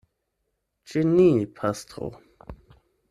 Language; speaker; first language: Esperanto; non-native, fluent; German